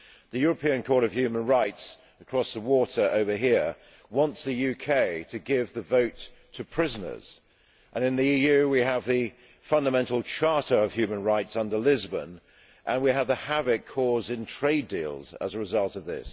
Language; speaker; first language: English; native; English